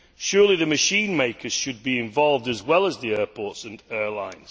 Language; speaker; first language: English; native; English